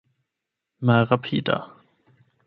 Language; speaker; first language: Esperanto; non-native, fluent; German